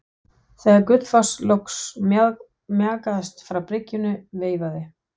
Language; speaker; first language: Icelandic; non-native, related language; Danish